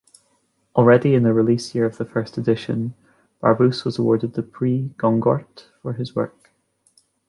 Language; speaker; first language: English; native; English